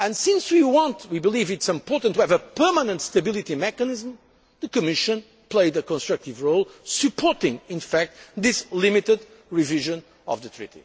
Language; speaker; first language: English; non-native, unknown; Portuguese